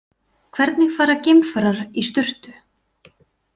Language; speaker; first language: Icelandic; native; Icelandic